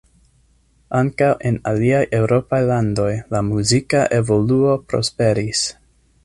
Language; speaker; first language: Esperanto; non-native, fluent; English